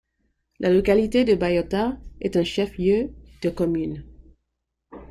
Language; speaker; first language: French; non-native, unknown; English